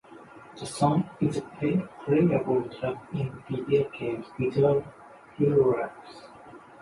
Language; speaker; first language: English; non-native, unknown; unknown